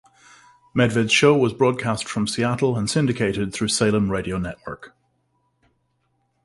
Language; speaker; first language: English; native; English